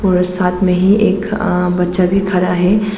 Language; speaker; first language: Hindi; non-native, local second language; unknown